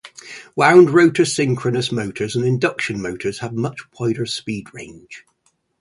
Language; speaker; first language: English; native; English